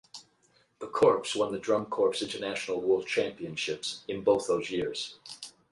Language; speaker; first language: English; native; English